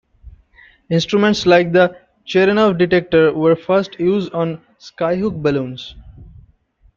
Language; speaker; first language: English; non-native, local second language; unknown